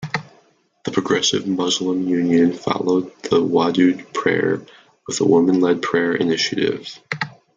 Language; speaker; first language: English; native; English